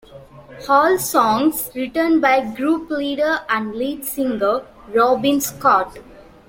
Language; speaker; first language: English; non-native, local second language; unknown